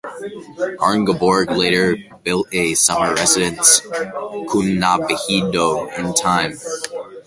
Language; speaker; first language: English; native; English